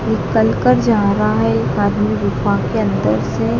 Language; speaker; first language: Hindi; native; Hindi